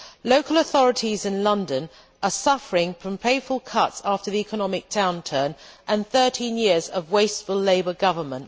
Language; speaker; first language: English; native; English